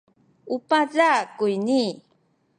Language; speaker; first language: Sakizaya; non-native, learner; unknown